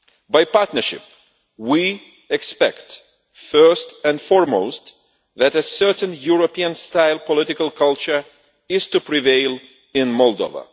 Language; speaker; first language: English; non-native, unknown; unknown